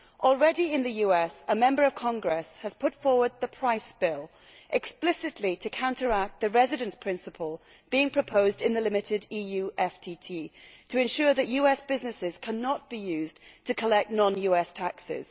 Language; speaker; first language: English; native; English